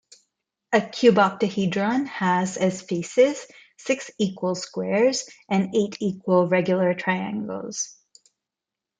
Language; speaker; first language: English; non-native, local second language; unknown